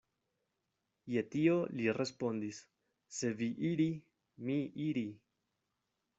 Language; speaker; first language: Esperanto; non-native, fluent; Spanish